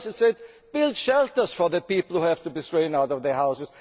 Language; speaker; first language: English; non-native, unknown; German